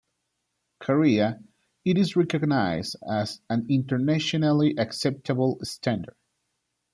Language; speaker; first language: English; non-native, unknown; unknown